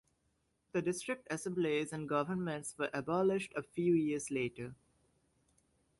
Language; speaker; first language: English; native; English